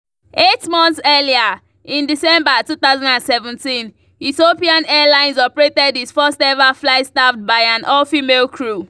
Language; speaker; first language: English; non-native, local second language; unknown